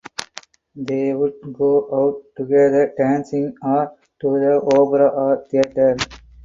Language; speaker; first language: English; non-native, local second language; Tamil